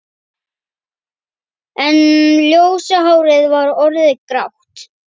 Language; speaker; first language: Icelandic; native; Icelandic